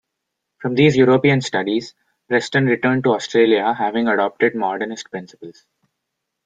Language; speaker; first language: English; non-native, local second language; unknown